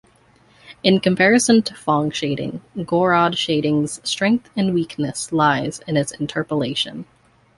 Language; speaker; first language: English; native; English